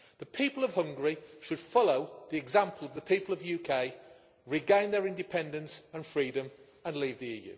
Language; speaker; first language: English; native; English